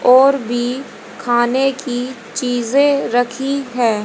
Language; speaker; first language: Hindi; native; Hindi